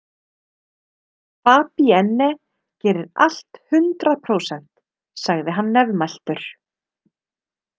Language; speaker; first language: Icelandic; native; Icelandic